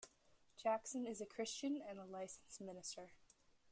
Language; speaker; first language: English; native; English